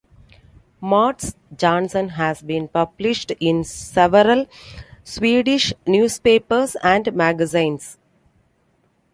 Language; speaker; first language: English; non-native, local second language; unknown